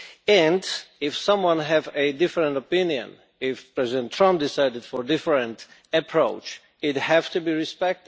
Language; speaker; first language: English; non-native, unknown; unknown